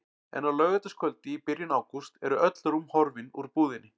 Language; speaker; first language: Icelandic; native; Icelandic